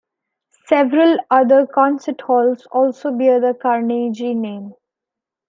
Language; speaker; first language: English; non-native, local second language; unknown